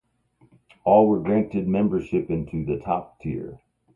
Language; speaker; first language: English; native; English